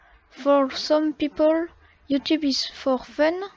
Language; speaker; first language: English; non-native, learner; French